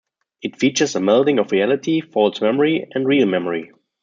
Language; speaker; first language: English; non-native, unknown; German